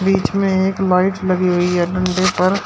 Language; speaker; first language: Hindi; native; Hindi